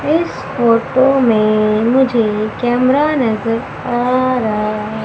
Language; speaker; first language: Hindi; native; Hindi